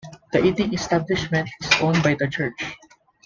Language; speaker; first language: English; non-native, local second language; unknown